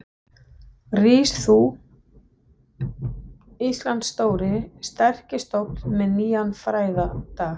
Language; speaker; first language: Icelandic; non-native, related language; Danish